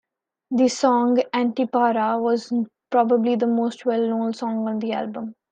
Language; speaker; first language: English; non-native, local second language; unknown